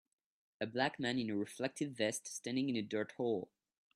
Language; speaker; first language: English; non-native, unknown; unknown